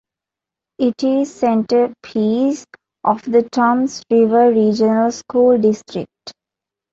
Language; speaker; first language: English; non-native, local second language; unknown